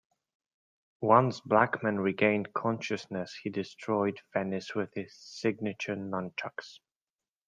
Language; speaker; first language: English; native; English